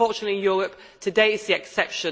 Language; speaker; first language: English; native; English